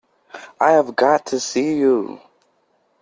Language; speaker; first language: English; native; English